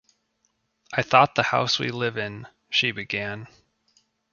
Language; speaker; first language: English; native; English